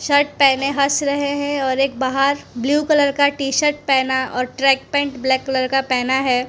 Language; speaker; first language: Hindi; non-native, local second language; Gujarati